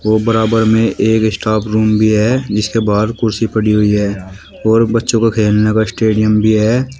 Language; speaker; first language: Hindi; native; Hindi